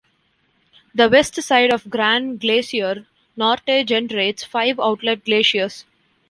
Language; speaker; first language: English; non-native, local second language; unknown